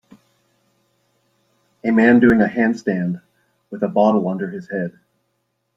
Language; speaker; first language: English; native; English